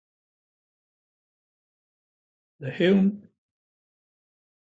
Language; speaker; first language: English; native; English